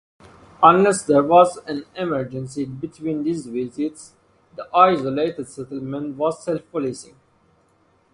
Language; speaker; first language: English; non-native, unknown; Persian